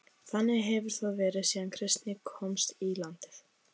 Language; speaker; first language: Icelandic; native; Icelandic